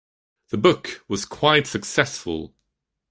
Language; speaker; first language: English; non-native, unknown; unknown